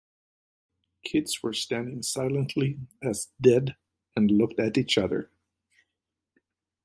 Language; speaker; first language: English; native; English